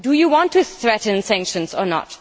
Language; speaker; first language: English; non-native, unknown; German